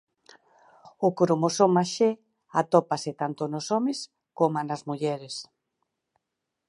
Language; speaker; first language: Galician; native; Galician